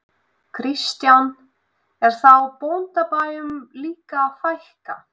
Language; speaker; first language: Icelandic; non-native, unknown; Russian